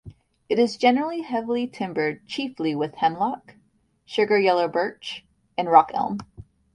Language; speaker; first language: English; native; English